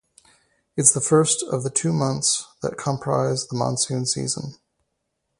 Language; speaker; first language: English; native; English